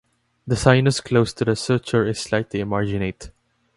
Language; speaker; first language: English; non-native, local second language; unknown